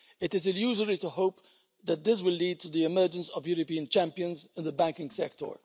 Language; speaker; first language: English; non-native, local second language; Maltese